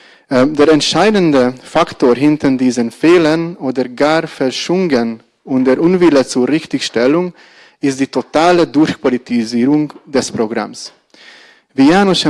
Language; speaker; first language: German; non-native, fluent; Hungarian